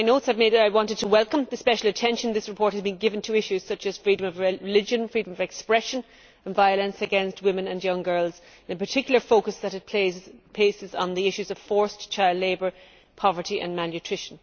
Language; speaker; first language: English; native; English